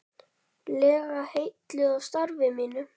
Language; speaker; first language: Icelandic; native; Icelandic